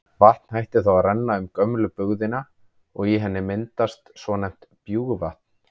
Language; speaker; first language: Icelandic; native; Icelandic